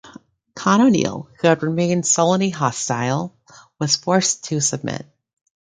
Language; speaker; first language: English; native; English